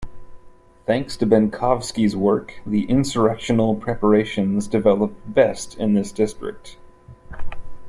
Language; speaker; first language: English; native; English